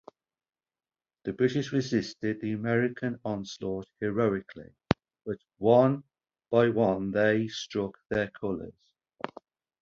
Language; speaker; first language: English; native; English